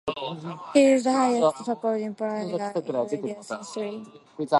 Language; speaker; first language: English; native; English